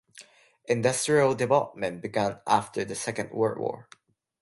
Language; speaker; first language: English; non-native, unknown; Japanese